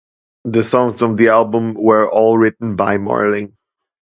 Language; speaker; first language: English; non-native, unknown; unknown